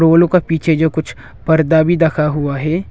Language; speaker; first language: Hindi; non-native, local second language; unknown